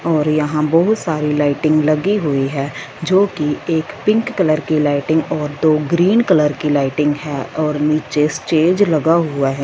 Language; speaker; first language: Hindi; non-native, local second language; Punjabi